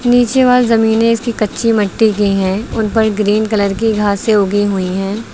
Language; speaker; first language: Hindi; native; Hindi